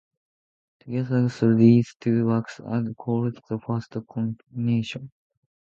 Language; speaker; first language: English; non-native, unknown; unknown